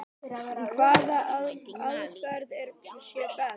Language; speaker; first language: Icelandic; native; Icelandic